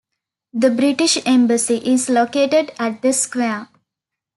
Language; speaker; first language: English; non-native, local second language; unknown